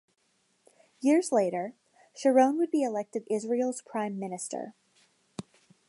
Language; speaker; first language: English; native; English